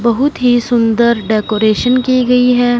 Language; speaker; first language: Hindi; non-native, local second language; Punjabi